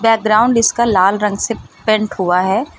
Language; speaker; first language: Hindi; native; Hindi